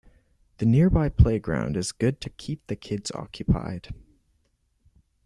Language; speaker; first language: English; native; English